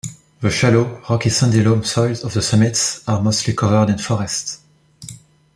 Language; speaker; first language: English; non-native, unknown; French